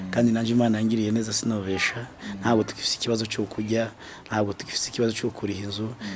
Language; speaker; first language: Kinyarwanda; non-native, related language; Rundi